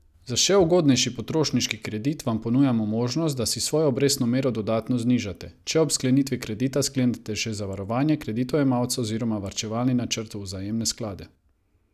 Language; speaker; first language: Slovenian; non-native, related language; Croatian